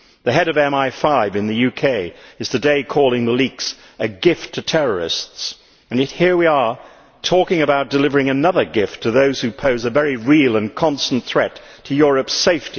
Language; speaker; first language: English; native; English